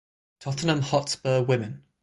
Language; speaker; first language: English; native; English